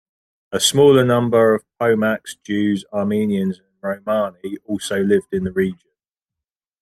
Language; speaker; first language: English; native; English